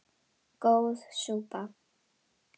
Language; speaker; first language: Icelandic; non-native, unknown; Indonesian